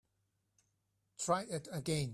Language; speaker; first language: English; non-native, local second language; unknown